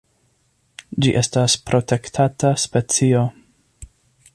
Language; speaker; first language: Esperanto; non-native, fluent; English